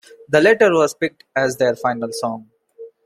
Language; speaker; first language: English; non-native, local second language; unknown